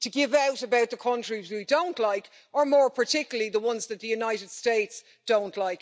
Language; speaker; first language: English; native; English